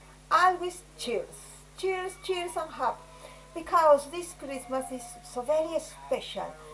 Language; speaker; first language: English; non-native, learner; Spanish